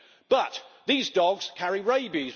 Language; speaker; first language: English; native; English